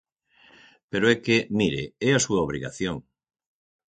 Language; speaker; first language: Galician; native; Galician